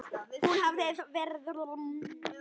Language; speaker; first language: Icelandic; native; Icelandic